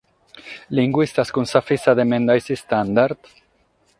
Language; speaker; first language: Sardinian; non-native, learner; Catalan